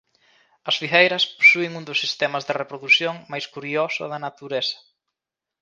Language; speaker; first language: Galician; native; Galician